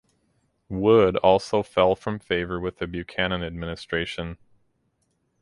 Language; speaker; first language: English; native; English